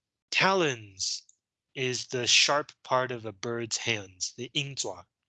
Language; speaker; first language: English; non-native, fluent; Chinese